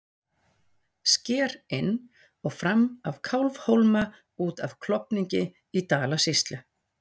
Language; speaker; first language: Icelandic; native; Icelandic